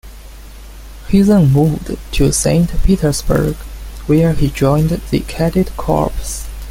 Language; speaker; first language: English; non-native, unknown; Chinese